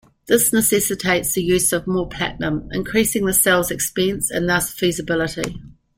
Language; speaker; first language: English; native; English